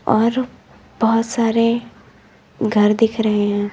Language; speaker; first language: Hindi; native; Hindi